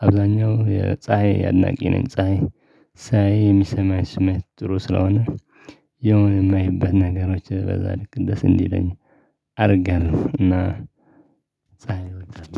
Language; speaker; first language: Amharic; non-native, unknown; Tigrinya